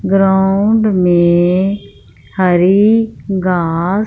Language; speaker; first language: Hindi; non-native, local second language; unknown